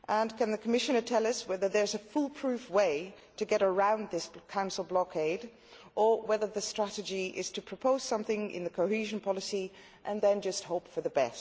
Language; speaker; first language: English; non-native, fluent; Dutch